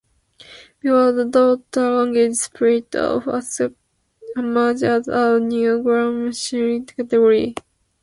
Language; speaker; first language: English; non-native, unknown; Japanese